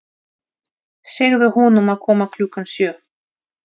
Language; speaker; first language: Icelandic; non-native, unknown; Russian